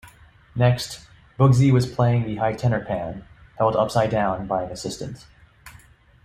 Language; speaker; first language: English; native; English